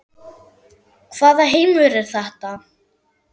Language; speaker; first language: Icelandic; non-native, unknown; German